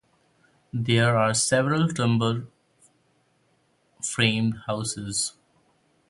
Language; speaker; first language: English; non-native, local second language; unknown